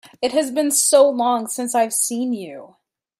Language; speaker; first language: English; native; English